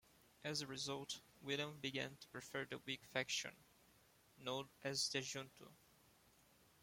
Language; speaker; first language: English; non-native, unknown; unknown